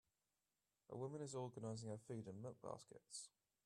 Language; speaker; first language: English; native; English